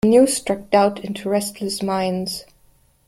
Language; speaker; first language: English; non-native, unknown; German